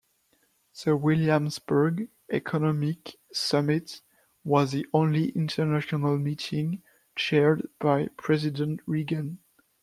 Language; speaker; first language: English; non-native, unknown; French